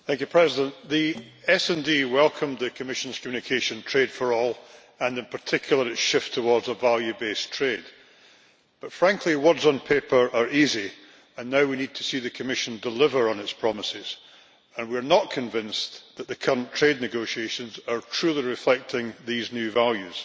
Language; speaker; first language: English; native; English